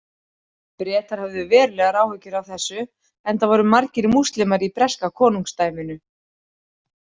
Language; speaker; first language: Icelandic; native; Icelandic